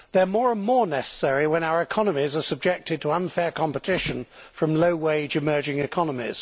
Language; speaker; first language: English; native; English